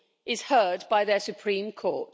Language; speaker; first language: English; native; English